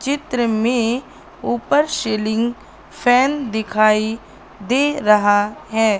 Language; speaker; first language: Hindi; native; Hindi